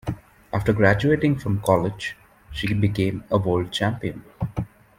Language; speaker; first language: English; non-native, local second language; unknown